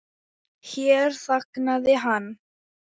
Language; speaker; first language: Icelandic; non-native, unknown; Thai